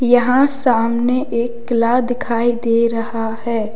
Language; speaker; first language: Hindi; native; Hindi